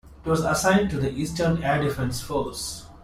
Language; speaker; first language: English; non-native, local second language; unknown